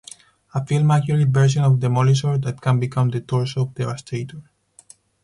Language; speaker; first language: English; non-native, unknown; Spanish